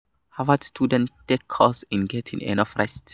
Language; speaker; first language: English; non-native, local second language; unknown